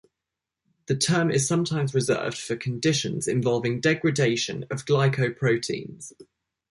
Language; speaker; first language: English; native; English